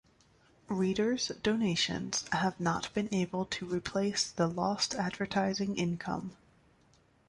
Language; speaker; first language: English; native; English